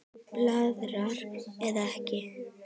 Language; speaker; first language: Icelandic; native; Icelandic